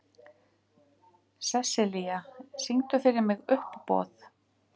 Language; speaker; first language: Icelandic; native; Icelandic